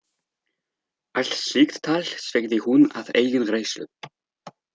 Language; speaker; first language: Icelandic; non-native, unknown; French